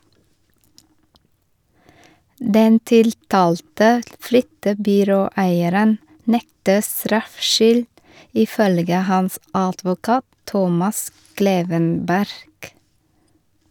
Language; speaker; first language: Norwegian; non-native, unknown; Vietnamese